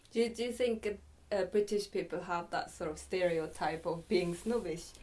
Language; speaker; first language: English; non-native, fluent; Korean